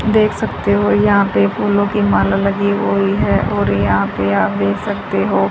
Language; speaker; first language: Hindi; native; Hindi